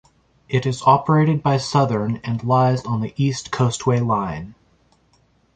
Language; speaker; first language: English; native; English